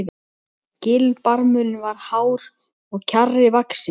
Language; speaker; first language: Icelandic; native; Icelandic